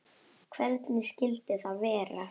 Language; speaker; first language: Icelandic; native; Icelandic